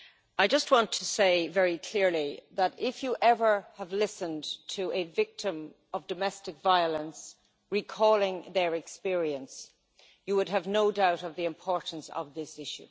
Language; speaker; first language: English; native; English